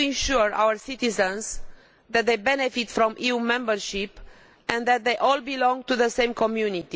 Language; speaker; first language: English; non-native, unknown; Romanian